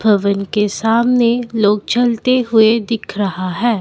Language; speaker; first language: Hindi; non-native, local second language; Assamese